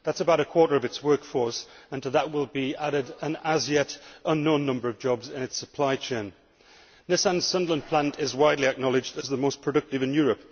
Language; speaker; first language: English; native; English